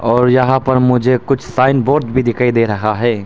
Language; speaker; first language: Hindi; non-native, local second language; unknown